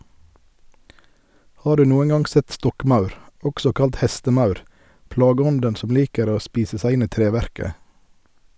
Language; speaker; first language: Norwegian; native; Norwegian